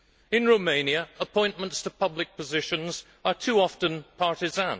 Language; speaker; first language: English; native; English